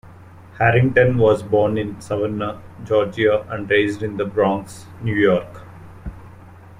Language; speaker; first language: English; non-native, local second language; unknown